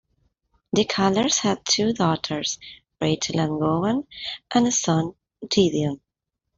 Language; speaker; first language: English; non-native, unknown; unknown